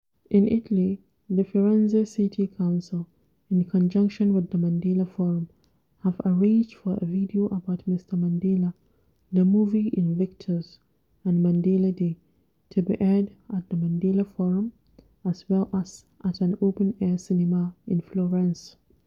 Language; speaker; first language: English; non-native, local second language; Hausa